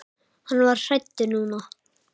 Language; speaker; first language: Icelandic; native; Icelandic